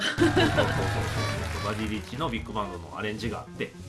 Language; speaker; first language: Japanese; native; Japanese